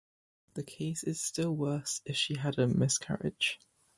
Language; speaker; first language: English; native; English